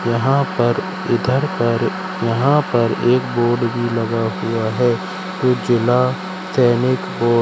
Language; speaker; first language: Hindi; native; Hindi